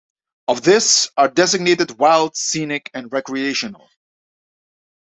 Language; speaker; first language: English; non-native, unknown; Dutch